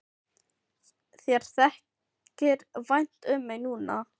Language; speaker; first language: Icelandic; non-native, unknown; Filipino